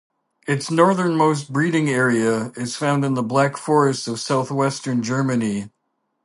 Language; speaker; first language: English; native; English